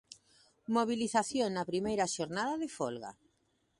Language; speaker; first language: Galician; native; Galician